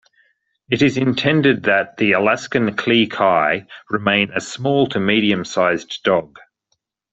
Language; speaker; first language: English; native; English